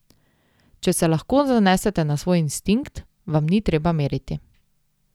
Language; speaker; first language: Slovenian; native; Slovenian